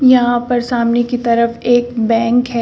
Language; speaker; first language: Hindi; native; Hindi